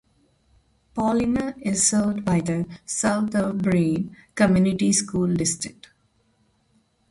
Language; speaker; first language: English; non-native, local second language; Telugu